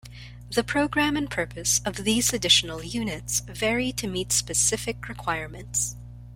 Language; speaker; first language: English; non-native, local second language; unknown